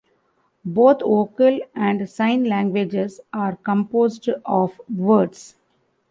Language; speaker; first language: English; non-native, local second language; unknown